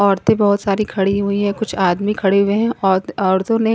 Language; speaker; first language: Hindi; non-native, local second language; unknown